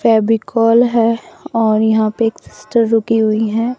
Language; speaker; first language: Hindi; non-native, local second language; Assamese